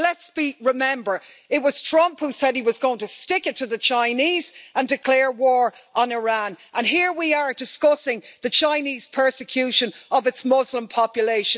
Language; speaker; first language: English; native; English